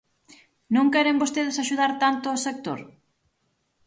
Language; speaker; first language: Galician; native; Galician